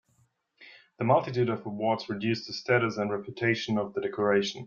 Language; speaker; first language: English; non-native, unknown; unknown